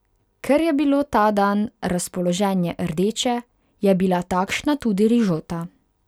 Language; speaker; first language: Slovenian; non-native, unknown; Hungarian